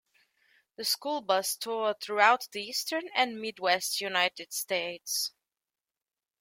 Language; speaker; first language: English; native; English